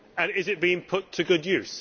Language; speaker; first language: English; native; English